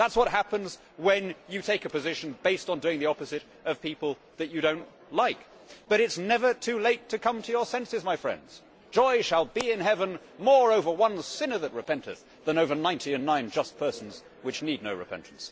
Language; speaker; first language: English; native; English